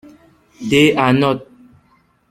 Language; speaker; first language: English; non-native, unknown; French